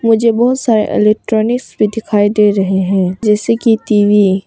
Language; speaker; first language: Hindi; non-native, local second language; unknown